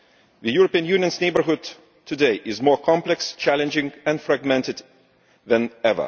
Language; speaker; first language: English; non-native, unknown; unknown